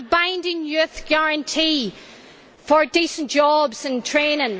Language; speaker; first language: English; native; English